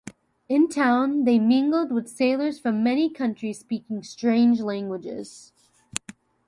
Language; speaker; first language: English; native; English